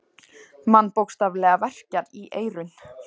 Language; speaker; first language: Icelandic; native; Icelandic